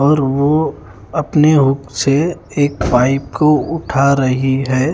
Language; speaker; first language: Hindi; native; Hindi